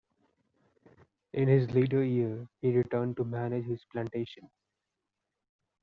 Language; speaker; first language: English; non-native, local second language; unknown